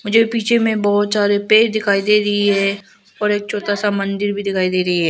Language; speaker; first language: Hindi; non-native, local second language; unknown